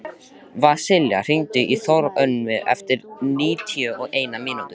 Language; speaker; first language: Icelandic; native; Icelandic